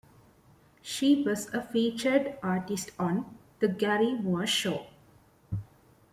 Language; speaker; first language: English; non-native, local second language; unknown